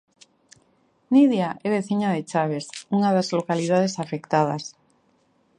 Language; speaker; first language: Galician; native; Galician